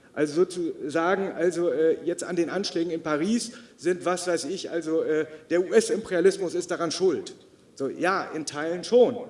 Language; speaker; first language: German; native; German